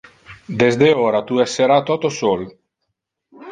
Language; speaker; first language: Interlingua; non-native, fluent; Italian